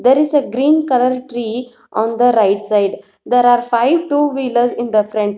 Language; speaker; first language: English; non-native, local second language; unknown